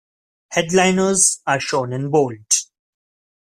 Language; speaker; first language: English; non-native, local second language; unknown